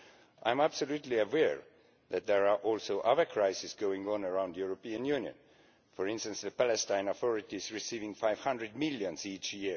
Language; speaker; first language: English; non-native, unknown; Estonian